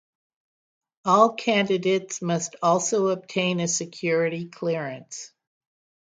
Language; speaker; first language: English; native; English